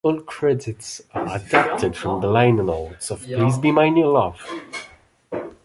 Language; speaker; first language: English; non-native, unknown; French